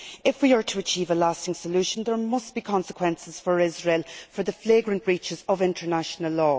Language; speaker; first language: English; native; English